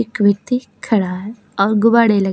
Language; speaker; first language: Hindi; native; Hindi